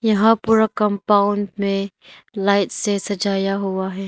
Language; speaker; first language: Hindi; non-native, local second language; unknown